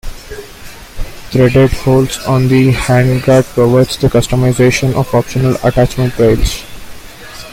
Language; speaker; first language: English; non-native, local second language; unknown